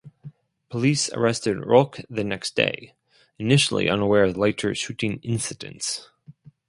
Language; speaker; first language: English; non-native, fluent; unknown